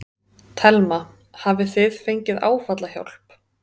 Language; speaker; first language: Icelandic; native; Icelandic